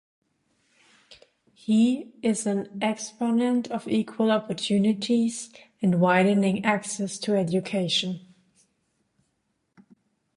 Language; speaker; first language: English; native; English